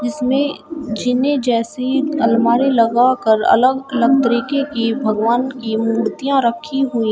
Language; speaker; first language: Hindi; native; Hindi